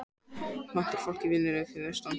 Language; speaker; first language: Icelandic; native; Icelandic